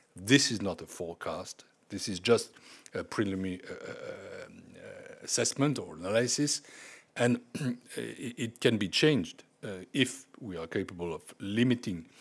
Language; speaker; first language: English; non-native, fluent; French